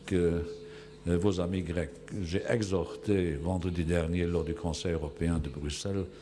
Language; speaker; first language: French; native; French